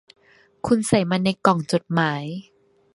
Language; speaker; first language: Thai; native; Thai